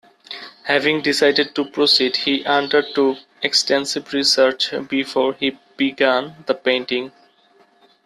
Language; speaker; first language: English; non-native, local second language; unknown